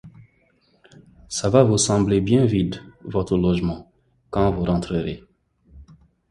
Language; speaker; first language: French; non-native, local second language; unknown